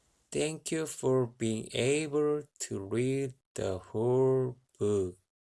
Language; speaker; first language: English; non-native, learner; Korean